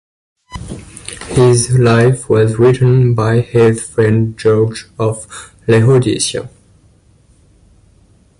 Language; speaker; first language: English; non-native, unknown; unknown